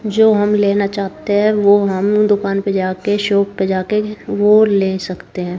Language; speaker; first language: Hindi; native; Hindi